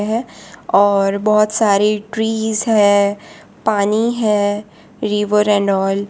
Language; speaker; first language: Hindi; non-native, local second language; Gujarati